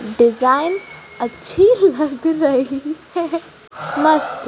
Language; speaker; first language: Hindi; native; Hindi